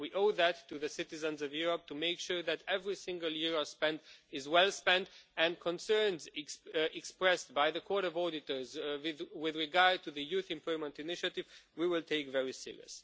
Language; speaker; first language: English; non-native, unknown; Romanian